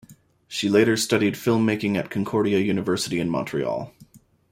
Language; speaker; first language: English; native; English